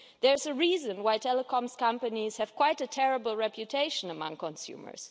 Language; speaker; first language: English; non-native, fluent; German